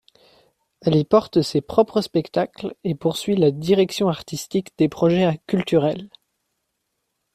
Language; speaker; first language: French; native; French